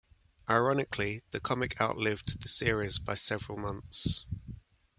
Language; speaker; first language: English; native; English